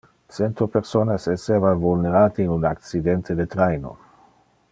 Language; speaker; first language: Interlingua; non-native, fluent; Dutch